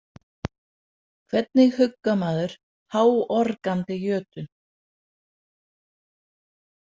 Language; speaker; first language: Icelandic; non-native, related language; Danish